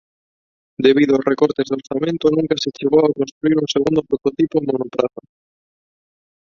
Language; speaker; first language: Galician; non-native, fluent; Spanish